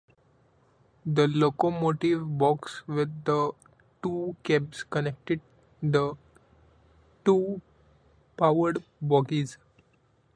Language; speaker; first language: English; non-native, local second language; Marathi